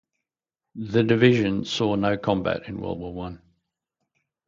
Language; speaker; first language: English; native; English